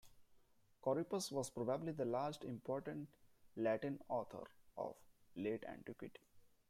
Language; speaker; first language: English; non-native, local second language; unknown